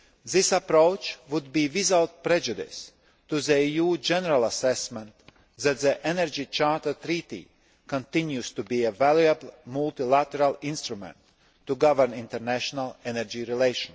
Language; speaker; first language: English; non-native, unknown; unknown